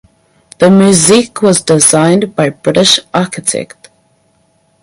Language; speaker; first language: English; native; English